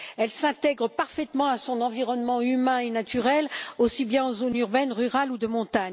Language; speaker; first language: French; native; French